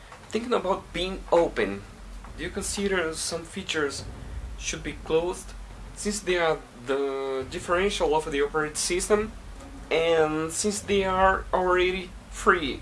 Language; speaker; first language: English; non-native, fluent; Portuguese